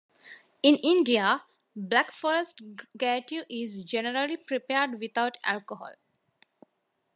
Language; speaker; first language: English; non-native, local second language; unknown